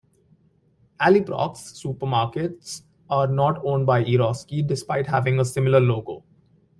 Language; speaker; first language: English; non-native, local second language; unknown